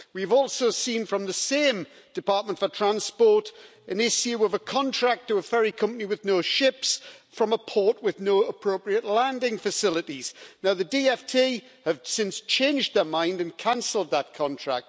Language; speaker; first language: English; native; English